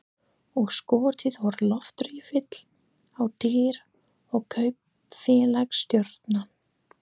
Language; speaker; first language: Icelandic; non-native, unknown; English